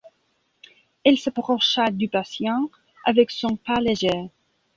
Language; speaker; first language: French; non-native, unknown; Belarusian